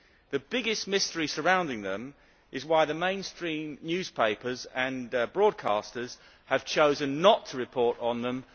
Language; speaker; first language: English; native; English